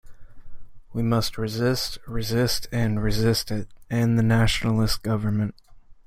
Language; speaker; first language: English; native; English